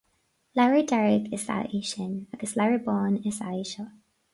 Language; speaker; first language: Irish; non-native, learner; English